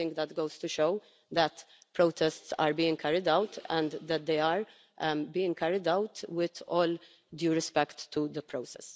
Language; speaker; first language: English; non-native, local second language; Maltese